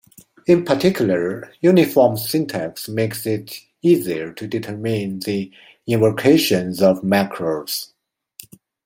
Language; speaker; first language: English; non-native, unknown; Chinese